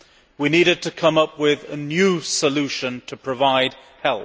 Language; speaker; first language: English; native; English